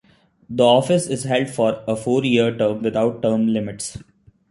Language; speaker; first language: English; non-native, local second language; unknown